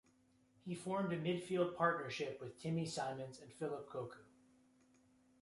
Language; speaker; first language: English; native; English